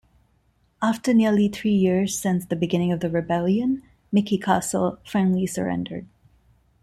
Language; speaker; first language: English; non-native, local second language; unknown